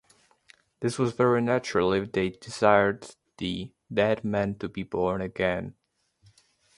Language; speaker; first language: English; native; English